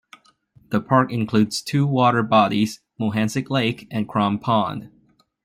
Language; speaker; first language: English; non-native, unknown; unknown